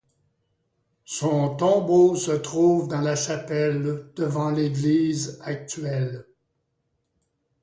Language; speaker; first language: French; native; French